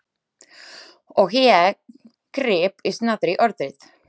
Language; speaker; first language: Icelandic; non-native, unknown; Slovak